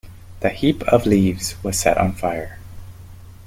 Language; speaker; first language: English; native; English